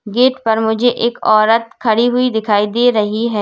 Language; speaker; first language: Hindi; native; Hindi